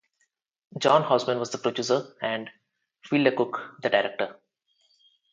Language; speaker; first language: English; non-native, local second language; Telugu